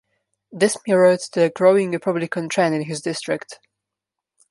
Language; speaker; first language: English; non-native, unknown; Slovenian